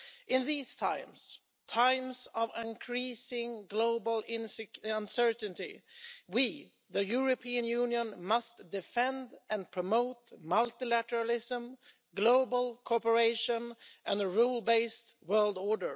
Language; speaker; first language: English; non-native, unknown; Swedish